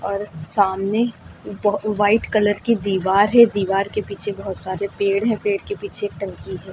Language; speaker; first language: Hindi; native; Hindi